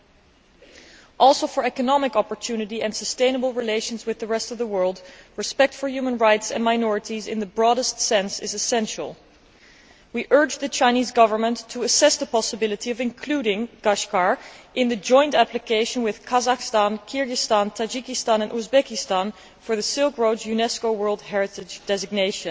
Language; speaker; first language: English; non-native, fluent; Dutch